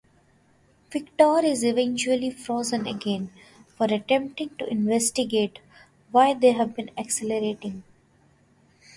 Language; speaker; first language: English; non-native, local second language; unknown